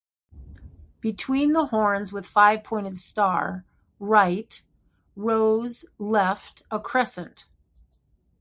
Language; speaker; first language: English; native; English